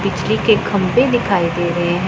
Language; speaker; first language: Hindi; non-native, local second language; Punjabi